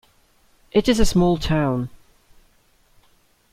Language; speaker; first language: English; native; English